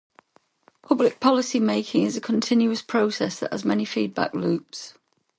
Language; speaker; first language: English; native; English